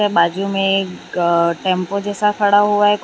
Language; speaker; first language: Hindi; non-native, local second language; Gujarati